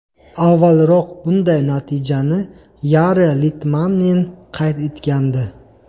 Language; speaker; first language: Uzbek; native; Uzbek